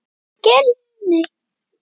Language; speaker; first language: Icelandic; native; Icelandic